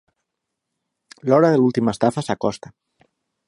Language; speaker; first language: Catalan; non-native, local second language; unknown